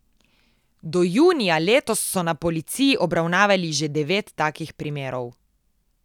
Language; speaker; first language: Slovenian; native; Slovenian